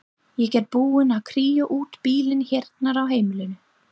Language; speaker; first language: Icelandic; non-native, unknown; English